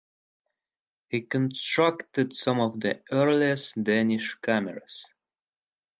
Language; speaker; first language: English; non-native, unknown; Russian